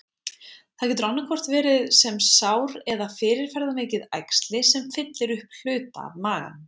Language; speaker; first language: Icelandic; native; Icelandic